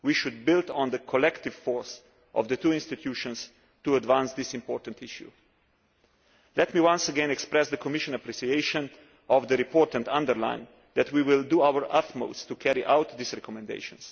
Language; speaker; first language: English; non-native, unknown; Slovenian